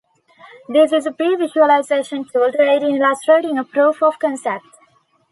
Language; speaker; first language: English; non-native, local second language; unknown